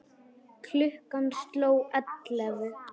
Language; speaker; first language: Icelandic; non-native, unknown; Polish